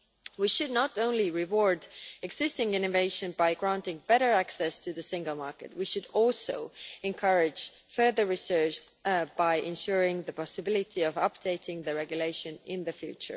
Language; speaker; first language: English; non-native, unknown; Estonian